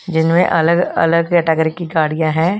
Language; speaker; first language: Hindi; non-native, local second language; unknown